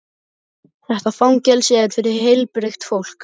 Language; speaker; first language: Icelandic; native; Icelandic